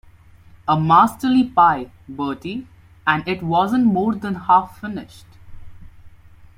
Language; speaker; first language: English; non-native, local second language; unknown